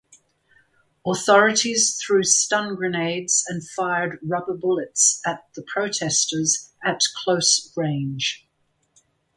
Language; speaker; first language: English; native; English